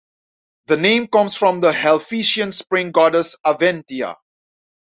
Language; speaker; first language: English; non-native, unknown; Dutch